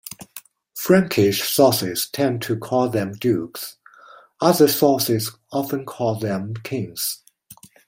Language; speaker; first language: English; non-native, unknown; Chinese